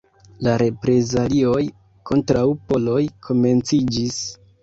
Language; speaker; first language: Esperanto; non-native, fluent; Kinyarwanda